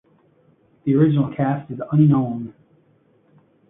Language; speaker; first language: English; native; English